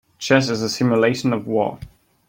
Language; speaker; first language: English; non-native, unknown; German